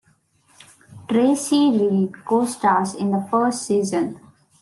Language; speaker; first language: English; non-native, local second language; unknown